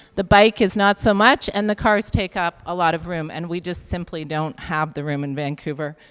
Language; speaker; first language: English; native; English